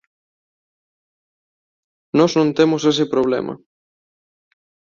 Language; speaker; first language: Galician; non-native, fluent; Spanish